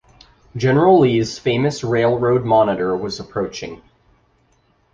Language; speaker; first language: English; native; English